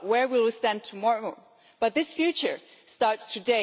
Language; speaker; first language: English; non-native, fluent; German